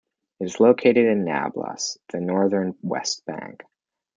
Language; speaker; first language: English; native; English